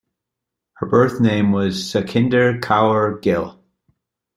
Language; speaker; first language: English; native; English